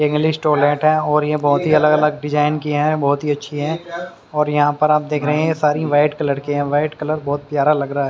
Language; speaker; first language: Hindi; native; Hindi